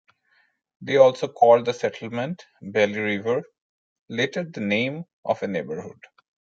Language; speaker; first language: English; non-native, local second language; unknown